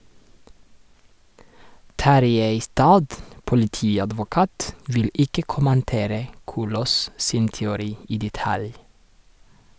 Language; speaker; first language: Norwegian; non-native, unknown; Rundi